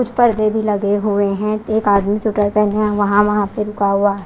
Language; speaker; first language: Hindi; non-native, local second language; Punjabi